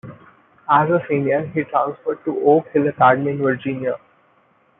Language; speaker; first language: English; non-native, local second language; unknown